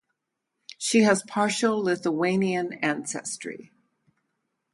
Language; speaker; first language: English; native; English